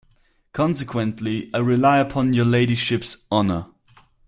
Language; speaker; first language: English; non-native, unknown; German